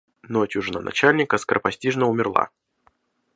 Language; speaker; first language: Russian; native; Russian